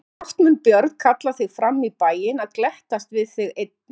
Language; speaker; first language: Icelandic; native; Icelandic